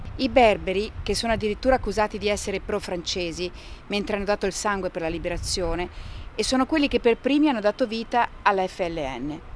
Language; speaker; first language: Italian; non-native, fluent; Kabyle